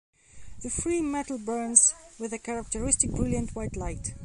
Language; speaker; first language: English; non-native, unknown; Belarusian